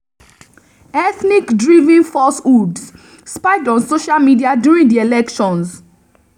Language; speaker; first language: English; non-native, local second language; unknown